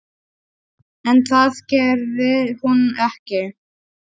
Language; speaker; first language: Icelandic; non-native, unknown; Polish